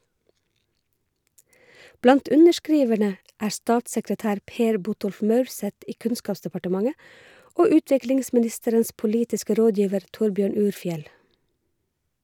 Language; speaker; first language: Norwegian; native; Norwegian